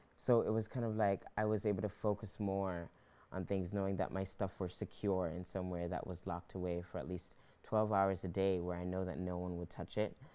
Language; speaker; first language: English; native; English